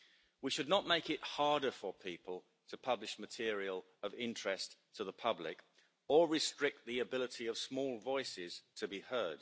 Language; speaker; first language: English; native; English